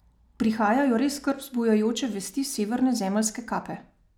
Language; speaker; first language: Slovenian; native; Slovenian